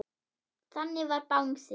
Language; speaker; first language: Icelandic; non-native, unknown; German